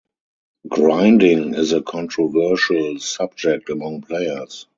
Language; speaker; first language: English; non-native, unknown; German